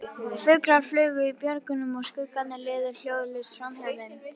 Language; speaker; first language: Icelandic; native; Icelandic